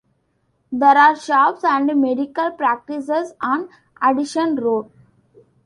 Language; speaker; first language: English; non-native, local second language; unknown